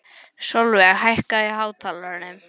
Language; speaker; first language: Icelandic; non-native, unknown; English